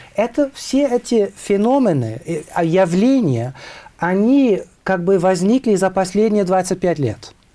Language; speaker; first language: Russian; non-native, fluent; German